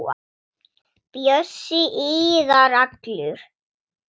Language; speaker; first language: Icelandic; non-native, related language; Swedish